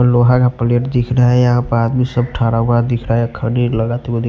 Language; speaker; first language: Hindi; non-native, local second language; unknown